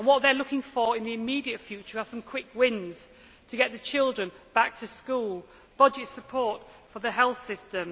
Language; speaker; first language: English; native; English